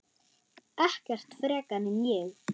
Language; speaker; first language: Icelandic; non-native, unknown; German